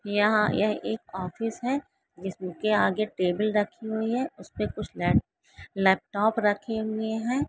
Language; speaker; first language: Hindi; non-native, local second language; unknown